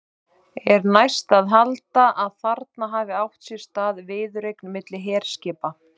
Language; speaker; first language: Icelandic; native; Icelandic